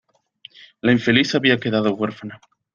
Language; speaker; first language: Spanish; native; Spanish